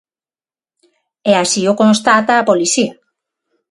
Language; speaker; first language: Galician; non-native, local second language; Spanish